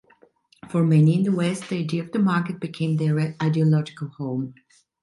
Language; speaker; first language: English; non-native, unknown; Italian